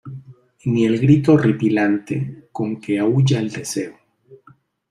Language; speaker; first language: Spanish; native; Spanish